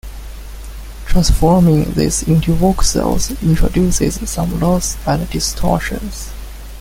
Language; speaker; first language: English; non-native, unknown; Chinese